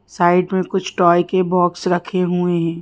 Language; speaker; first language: Hindi; native; Hindi